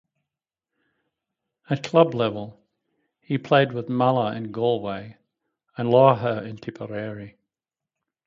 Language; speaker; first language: English; native; English